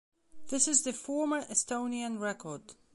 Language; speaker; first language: English; non-native, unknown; Belarusian